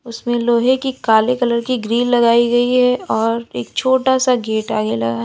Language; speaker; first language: Hindi; native; Hindi